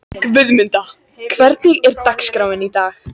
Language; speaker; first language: Icelandic; native; Icelandic